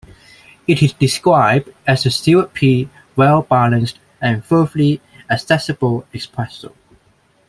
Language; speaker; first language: English; non-native, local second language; Cantonese